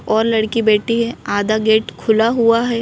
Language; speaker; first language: Hindi; native; Hindi